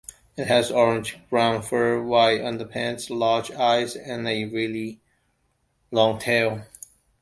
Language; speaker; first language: English; non-native, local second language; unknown